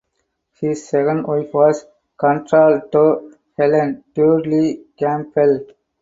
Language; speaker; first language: English; non-native, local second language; Tamil